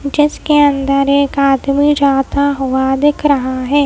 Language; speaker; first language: Hindi; native; Hindi